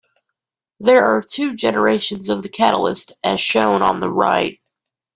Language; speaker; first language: English; native; English